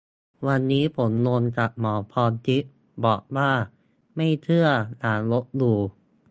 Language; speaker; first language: Thai; native; Thai